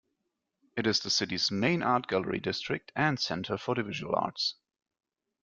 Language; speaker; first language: English; non-native, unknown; German